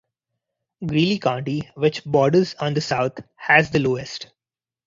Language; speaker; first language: English; non-native, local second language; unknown